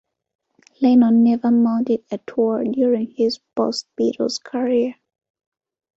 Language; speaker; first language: English; non-native, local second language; Ganda